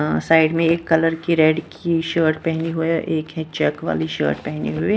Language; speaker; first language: Hindi; non-native, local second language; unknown